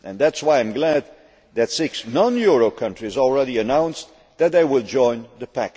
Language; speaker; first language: English; non-native, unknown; Dutch